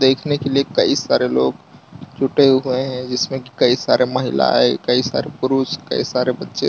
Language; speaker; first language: Hindi; non-native, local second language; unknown